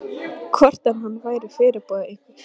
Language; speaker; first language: Icelandic; non-native, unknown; Polish